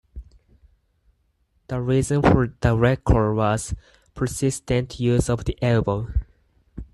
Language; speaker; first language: English; non-native, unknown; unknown